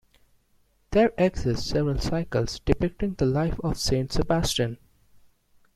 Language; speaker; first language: English; non-native, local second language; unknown